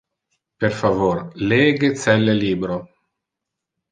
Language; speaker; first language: Interlingua; non-native, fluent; Italian